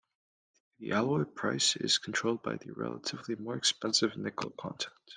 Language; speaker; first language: English; native; English